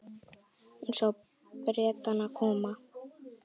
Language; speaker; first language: Icelandic; native; Icelandic